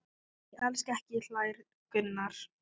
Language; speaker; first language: Icelandic; non-native, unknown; Thai